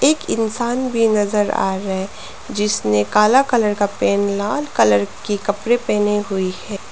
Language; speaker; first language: Hindi; non-native, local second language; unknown